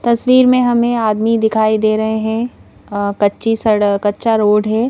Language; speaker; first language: Hindi; native; Hindi